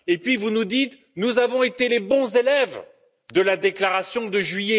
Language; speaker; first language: French; native; French